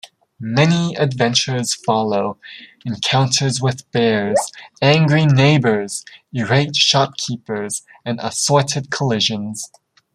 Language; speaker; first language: English; native; English